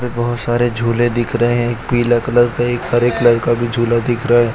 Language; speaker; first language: Hindi; non-native, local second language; Gujarati